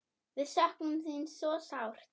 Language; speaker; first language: Icelandic; non-native, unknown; German